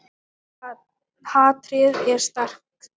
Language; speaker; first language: Icelandic; non-native, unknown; Thai